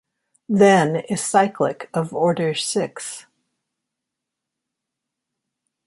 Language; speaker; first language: English; native; English